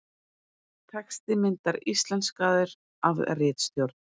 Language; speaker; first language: Icelandic; native; Icelandic